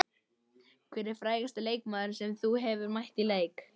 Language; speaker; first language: Icelandic; native; Icelandic